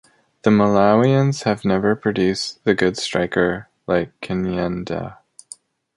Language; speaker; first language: English; native; English